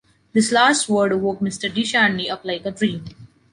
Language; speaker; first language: English; non-native, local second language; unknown